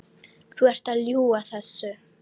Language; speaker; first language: Icelandic; non-native, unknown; Polish